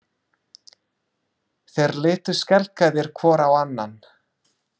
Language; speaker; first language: Icelandic; non-native, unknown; English